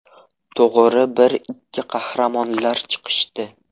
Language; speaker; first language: Uzbek; non-native, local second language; Russian